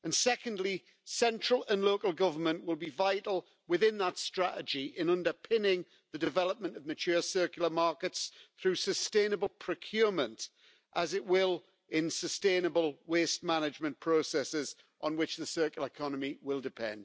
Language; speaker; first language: English; native; English